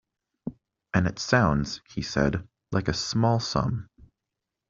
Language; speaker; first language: English; native; English